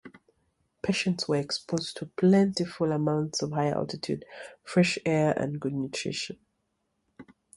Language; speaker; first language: English; native; English